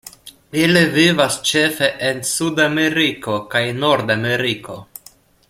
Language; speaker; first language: Esperanto; non-native, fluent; Russian